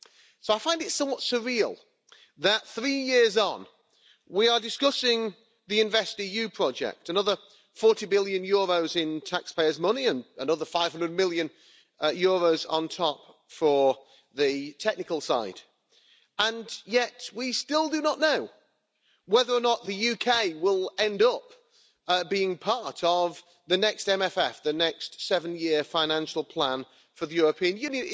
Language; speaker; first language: English; native; English